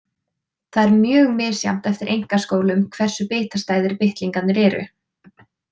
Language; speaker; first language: Icelandic; native; Icelandic